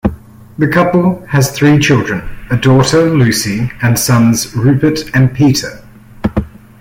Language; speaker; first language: English; native; English